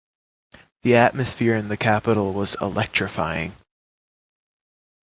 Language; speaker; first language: English; native; English